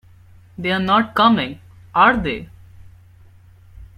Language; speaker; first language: English; non-native, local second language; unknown